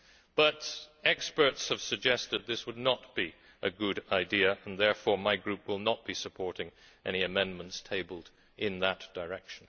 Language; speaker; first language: English; native; English